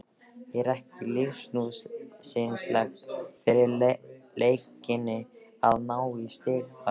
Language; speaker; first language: Icelandic; native; Icelandic